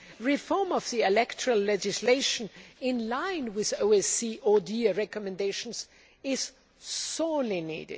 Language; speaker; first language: English; non-native, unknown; German